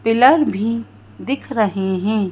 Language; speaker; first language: Hindi; native; Hindi